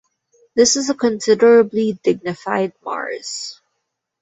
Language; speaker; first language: English; non-native, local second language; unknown